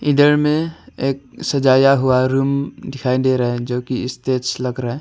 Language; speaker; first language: Hindi; non-native, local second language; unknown